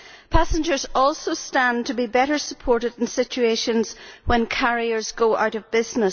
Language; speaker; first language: English; native; English